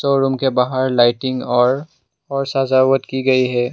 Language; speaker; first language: Hindi; non-native, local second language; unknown